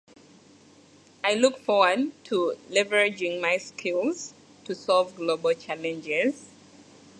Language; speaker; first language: English; native; English